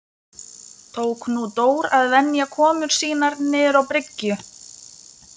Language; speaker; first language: Icelandic; non-native, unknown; Lithuanian